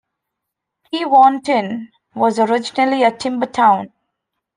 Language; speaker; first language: English; non-native, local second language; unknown